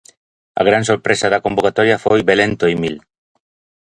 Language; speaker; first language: Galician; native; Galician